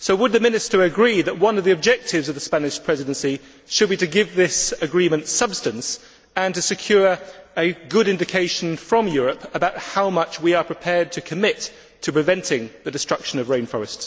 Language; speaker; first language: English; native; English